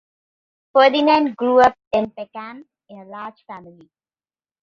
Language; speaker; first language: English; non-native, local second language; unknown